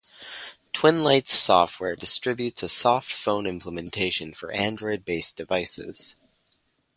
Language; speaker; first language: English; native; English